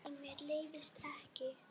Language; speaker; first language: Icelandic; non-native, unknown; Polish